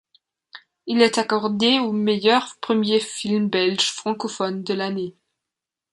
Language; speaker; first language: French; non-native, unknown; German